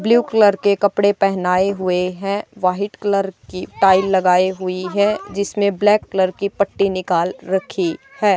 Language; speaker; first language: Hindi; native; Hindi